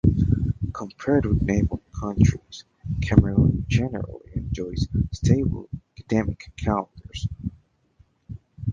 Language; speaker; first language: English; native; English